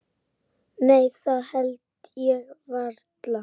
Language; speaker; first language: Icelandic; native; Icelandic